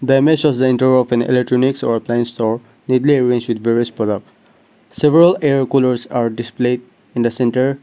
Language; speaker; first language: English; non-native, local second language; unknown